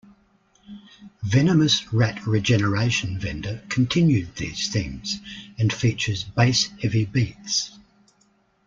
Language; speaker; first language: English; native; English